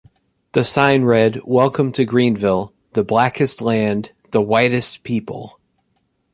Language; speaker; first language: English; native; English